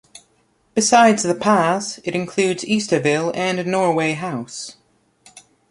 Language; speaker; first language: English; native; English